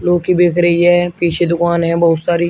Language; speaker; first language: Hindi; native; Hindi